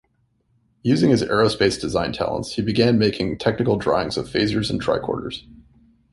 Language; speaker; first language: English; native; English